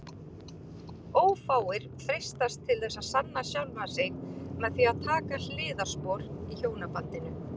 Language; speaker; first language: Icelandic; native; Icelandic